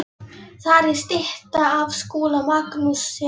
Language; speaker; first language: Icelandic; non-native, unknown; Polish